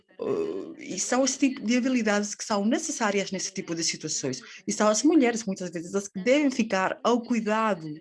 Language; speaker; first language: Portuguese; non-native, fluent; Spanish